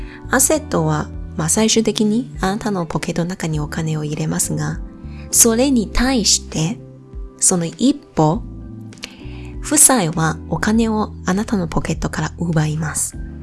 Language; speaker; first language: Japanese; non-native, fluent; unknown